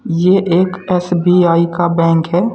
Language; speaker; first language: Hindi; native; Hindi